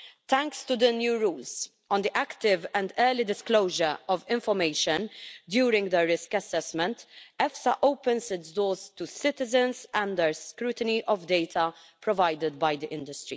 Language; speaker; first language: English; non-native, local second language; Maltese